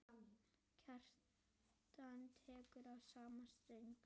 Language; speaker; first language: Icelandic; native; Icelandic